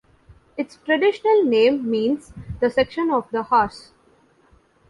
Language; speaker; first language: English; non-native, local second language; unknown